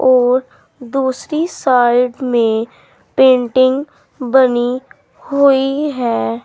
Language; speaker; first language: Hindi; native; Hindi